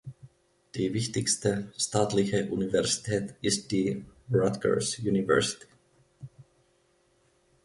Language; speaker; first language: German; non-native, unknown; Finnish